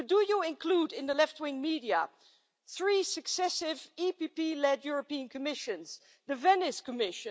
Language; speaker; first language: English; non-native, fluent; Dutch